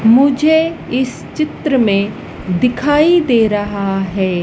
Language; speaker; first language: Hindi; native; Hindi